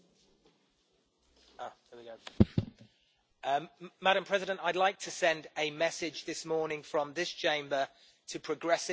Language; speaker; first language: English; native; English